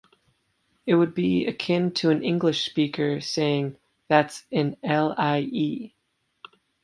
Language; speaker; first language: English; native; English